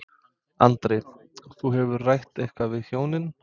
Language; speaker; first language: Icelandic; non-native, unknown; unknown